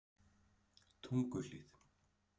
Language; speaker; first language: Icelandic; native; Icelandic